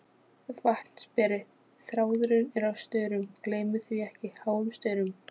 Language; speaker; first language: Icelandic; non-native, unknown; Polish